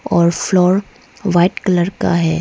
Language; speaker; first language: Hindi; non-native, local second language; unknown